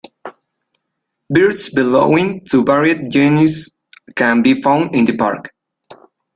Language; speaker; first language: English; non-native, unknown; Spanish